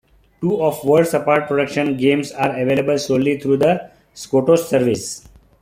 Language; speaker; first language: English; non-native, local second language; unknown